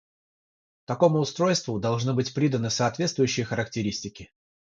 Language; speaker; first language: Russian; non-native, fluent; Georgian